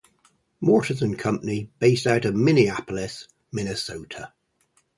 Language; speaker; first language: English; native; English